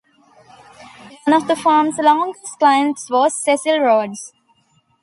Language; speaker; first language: English; non-native, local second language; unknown